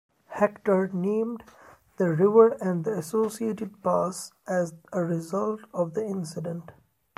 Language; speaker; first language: English; non-native, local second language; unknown